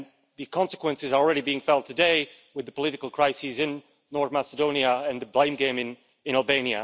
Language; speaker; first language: English; non-native, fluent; Slovak